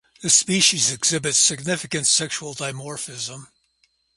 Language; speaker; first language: English; native; English